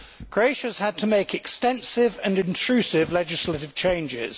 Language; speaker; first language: English; native; English